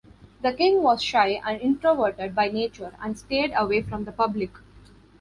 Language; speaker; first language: English; non-native, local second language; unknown